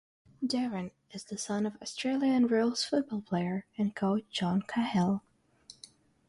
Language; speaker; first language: English; non-native, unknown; Russian